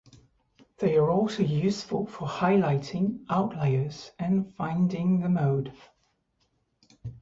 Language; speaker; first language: English; native; English